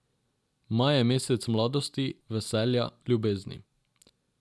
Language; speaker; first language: Slovenian; non-native, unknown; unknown